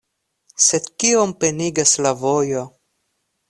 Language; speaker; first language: Esperanto; non-native, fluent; Russian